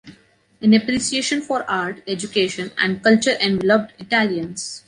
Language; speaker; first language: English; non-native, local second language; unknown